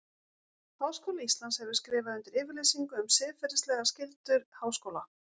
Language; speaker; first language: Icelandic; native; Icelandic